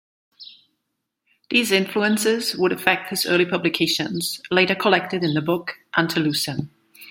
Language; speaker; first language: English; non-native, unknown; German